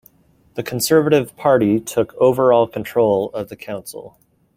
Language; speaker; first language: English; native; English